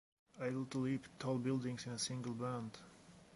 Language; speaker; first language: English; non-native, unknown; Polish